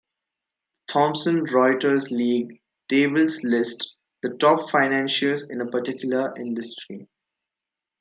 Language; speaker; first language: English; non-native, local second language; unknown